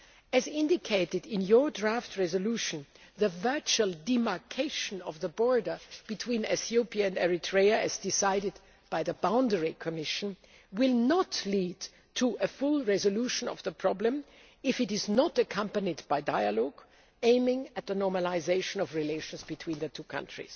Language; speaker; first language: English; non-native, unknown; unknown